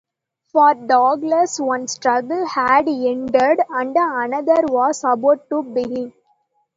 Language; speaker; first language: English; non-native, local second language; Tamil